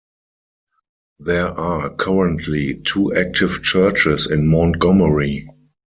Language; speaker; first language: English; non-native, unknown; German